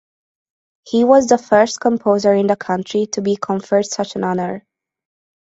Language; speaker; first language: English; non-native, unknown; Hungarian